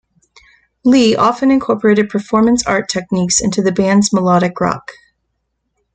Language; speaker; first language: English; native; English